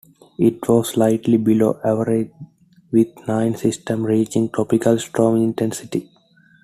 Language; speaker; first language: English; non-native, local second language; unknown